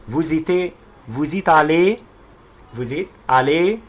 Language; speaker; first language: French; non-native, fluent; Arabic